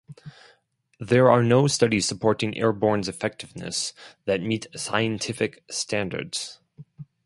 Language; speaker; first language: English; non-native, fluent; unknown